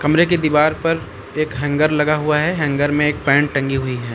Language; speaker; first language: Hindi; native; Hindi